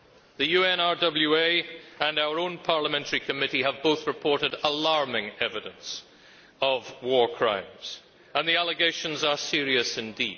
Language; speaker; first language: English; native; English